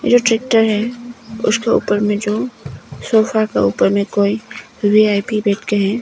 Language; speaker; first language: Hindi; non-native, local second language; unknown